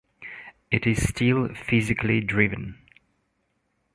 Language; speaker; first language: English; non-native, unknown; Russian